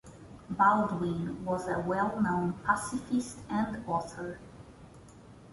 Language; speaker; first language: English; non-native, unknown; Portuguese